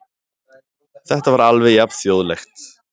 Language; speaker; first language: Icelandic; native; Icelandic